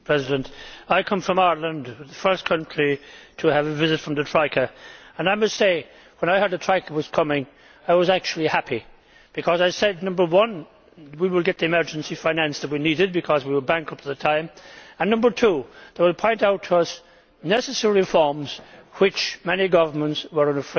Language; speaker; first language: English; native; English